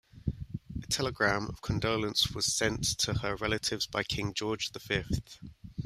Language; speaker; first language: English; native; English